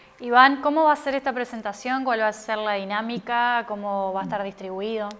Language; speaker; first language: Spanish; native; Spanish